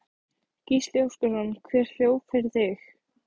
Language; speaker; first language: Icelandic; native; Icelandic